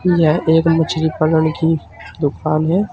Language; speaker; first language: Hindi; native; Hindi